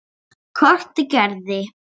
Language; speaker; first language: Icelandic; non-native, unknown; English